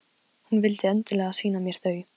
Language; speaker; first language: Icelandic; non-native, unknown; Polish